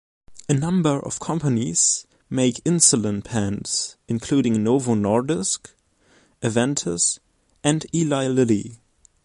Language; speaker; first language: English; non-native, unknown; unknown